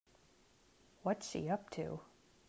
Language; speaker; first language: English; native; English